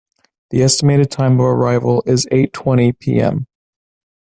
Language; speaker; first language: English; native; English